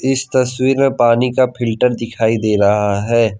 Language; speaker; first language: Hindi; non-native, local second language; Gujarati